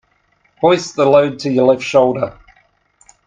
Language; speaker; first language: English; native; English